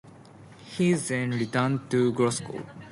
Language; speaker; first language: English; non-native, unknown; Japanese